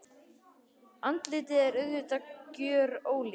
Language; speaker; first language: Icelandic; native; Icelandic